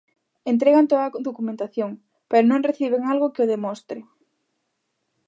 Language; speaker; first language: Galician; native; Galician